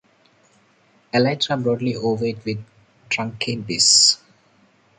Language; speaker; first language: English; non-native, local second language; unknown